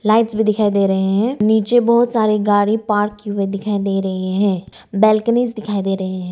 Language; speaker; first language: Hindi; non-native, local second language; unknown